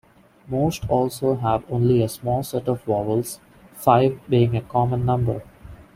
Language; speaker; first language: English; non-native, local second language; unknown